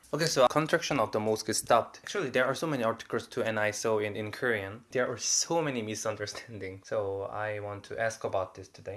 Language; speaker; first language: English; non-native, fluent; Korean